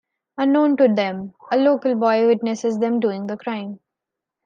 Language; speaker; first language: English; non-native, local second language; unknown